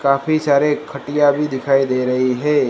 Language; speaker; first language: Hindi; non-native, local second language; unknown